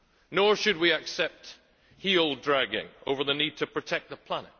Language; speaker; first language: English; native; English